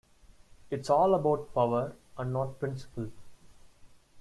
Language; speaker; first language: English; non-native, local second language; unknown